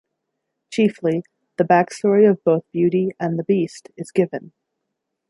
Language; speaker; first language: English; native; English